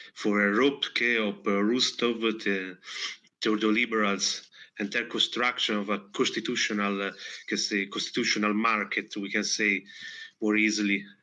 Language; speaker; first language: English; non-native, fluent; Italian